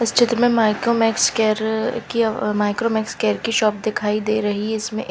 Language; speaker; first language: Hindi; non-native, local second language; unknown